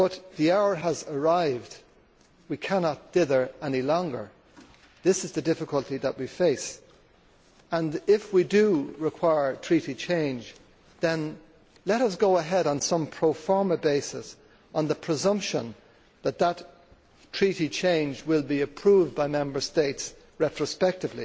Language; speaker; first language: English; native; English